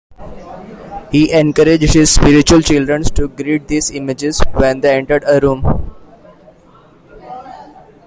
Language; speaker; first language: English; non-native, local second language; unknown